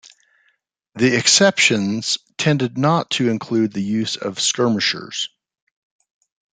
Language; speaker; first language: English; native; English